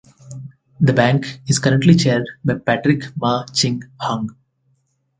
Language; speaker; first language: English; non-native, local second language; Telugu